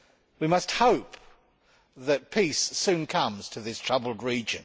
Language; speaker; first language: English; native; English